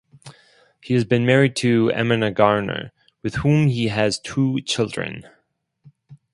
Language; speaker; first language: English; non-native, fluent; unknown